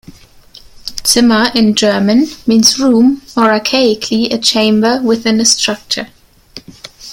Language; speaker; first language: English; non-native, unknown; German